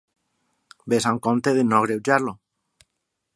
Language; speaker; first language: Catalan; non-native, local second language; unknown